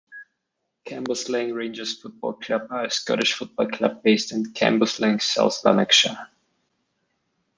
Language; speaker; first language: English; non-native, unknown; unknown